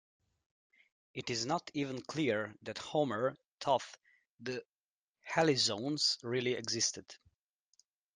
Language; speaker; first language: English; native; English